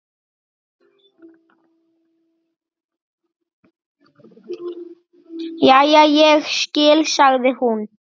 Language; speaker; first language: Icelandic; native; Icelandic